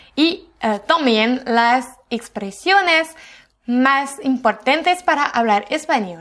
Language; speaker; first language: Spanish; non-native, learner; French